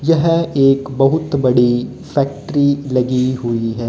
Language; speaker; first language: Hindi; native; Hindi